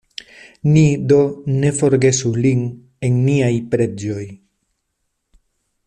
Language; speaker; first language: Esperanto; non-native, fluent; Spanish